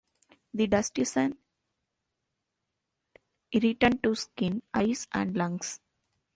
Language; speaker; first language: English; non-native, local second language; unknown